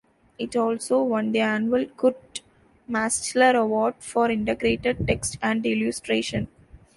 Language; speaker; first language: English; non-native, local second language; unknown